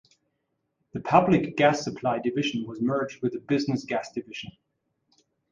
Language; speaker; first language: English; native; English